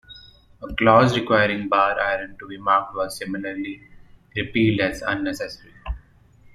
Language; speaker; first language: English; non-native, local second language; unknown